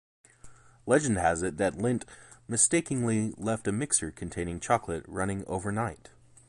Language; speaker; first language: English; native; English